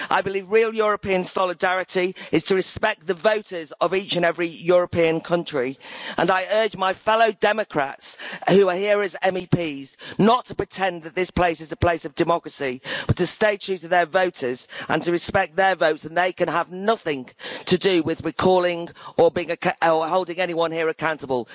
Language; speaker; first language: English; native; English